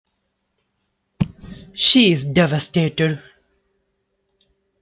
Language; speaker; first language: English; non-native, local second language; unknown